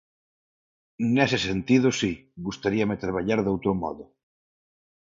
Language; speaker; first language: Galician; non-native, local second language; Spanish